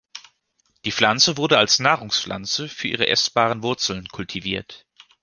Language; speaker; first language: German; native; German